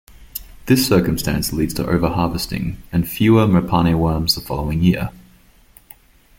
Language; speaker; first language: English; native; English